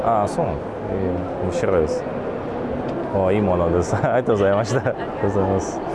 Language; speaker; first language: Japanese; non-native, learner; Russian